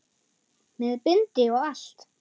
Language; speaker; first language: Icelandic; non-native, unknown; German